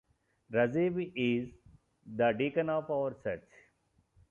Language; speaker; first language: English; non-native, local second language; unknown